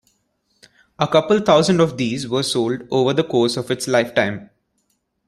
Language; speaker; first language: English; non-native, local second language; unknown